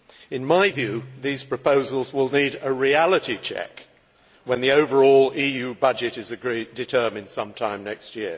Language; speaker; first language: English; native; English